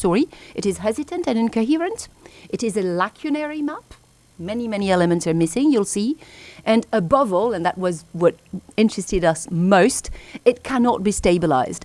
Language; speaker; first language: English; non-native, fluent; French